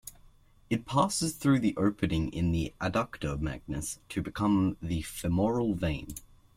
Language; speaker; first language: English; native; English